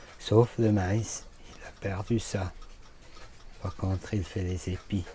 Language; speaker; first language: French; non-native, fluent; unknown